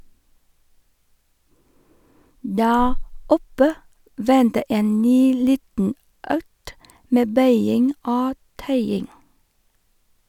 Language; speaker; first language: Norwegian; non-native, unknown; Vietnamese